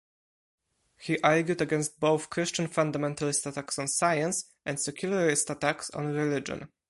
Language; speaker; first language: English; non-native, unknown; Polish